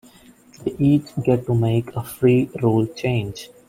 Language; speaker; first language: English; non-native, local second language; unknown